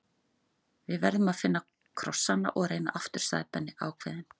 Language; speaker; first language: Icelandic; native; Icelandic